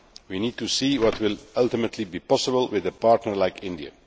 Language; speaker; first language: English; non-native, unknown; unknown